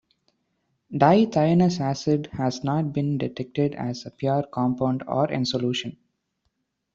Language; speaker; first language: English; non-native, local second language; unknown